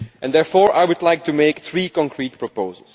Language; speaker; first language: English; non-native, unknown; Dutch